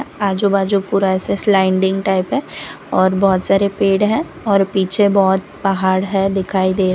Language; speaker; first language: Hindi; non-native, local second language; Gujarati